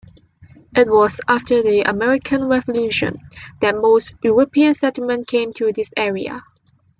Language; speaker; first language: English; non-native, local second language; Cantonese